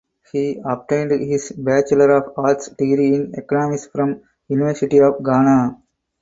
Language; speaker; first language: English; non-native, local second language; Tamil